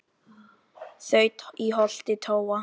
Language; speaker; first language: Icelandic; non-native, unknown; Filipino